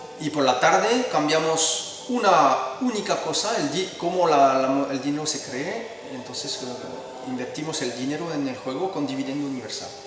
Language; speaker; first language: Spanish; non-native, fluent; French